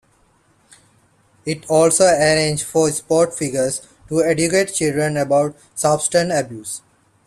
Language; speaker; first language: English; non-native, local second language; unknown